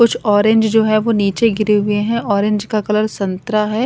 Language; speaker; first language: Hindi; non-native, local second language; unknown